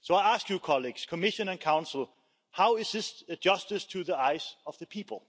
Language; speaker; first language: English; non-native, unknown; Danish